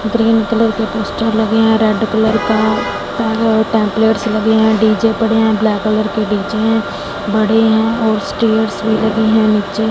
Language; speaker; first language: Hindi; non-native, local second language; Punjabi